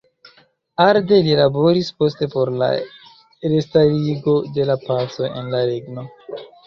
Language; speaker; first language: Esperanto; non-native, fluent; Chinese